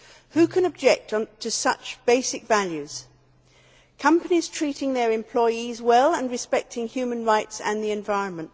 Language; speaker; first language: English; native; English